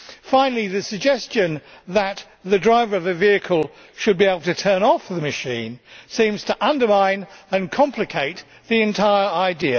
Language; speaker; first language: English; native; English